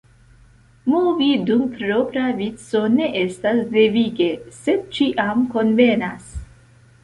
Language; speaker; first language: Esperanto; non-native, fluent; Central Kurdish